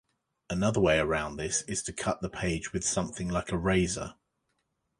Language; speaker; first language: English; native; English